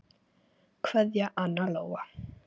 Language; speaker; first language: Icelandic; native; Icelandic